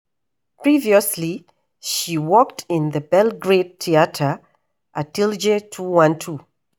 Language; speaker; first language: English; non-native, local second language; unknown